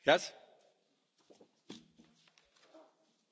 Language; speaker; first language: English; native; English